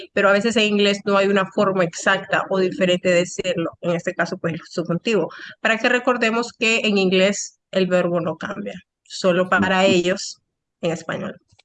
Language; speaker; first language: Spanish; native; Spanish